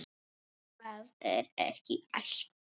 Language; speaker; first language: Icelandic; non-native, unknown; Polish